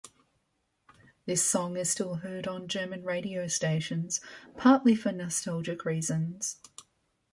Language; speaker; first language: English; native; English